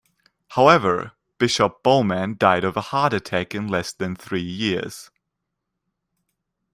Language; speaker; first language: English; non-native, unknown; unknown